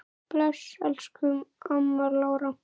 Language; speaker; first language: Icelandic; native; Icelandic